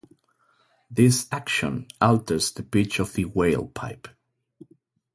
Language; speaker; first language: English; non-native, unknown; Spanish